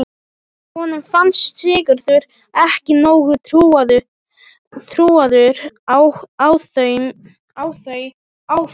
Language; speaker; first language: Icelandic; non-native, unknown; Polish